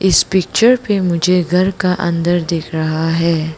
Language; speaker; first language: Hindi; non-native, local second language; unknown